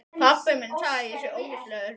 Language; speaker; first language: Icelandic; native; Icelandic